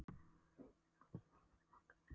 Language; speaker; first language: Icelandic; non-native, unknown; Polish